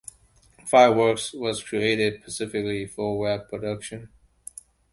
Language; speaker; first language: English; non-native, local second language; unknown